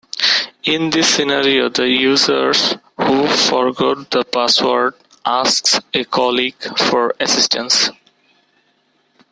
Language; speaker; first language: English; non-native, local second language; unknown